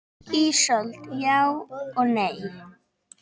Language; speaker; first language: Icelandic; native; Icelandic